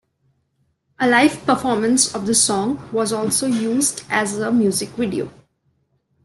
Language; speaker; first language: English; non-native, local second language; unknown